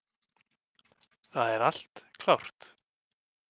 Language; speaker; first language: Icelandic; non-native, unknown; English